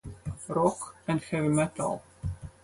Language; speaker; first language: English; non-native, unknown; Latvian